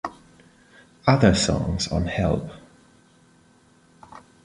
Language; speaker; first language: English; non-native, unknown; Spanish